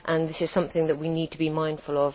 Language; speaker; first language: English; native; English